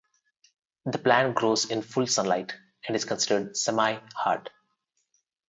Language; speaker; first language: English; non-native, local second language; Telugu